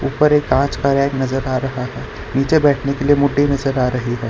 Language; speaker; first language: Hindi; non-native, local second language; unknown